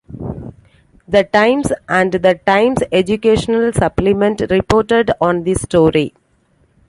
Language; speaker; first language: English; non-native, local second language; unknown